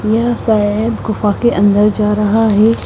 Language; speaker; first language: Hindi; non-native, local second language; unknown